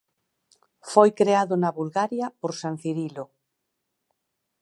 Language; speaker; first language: Galician; native; Galician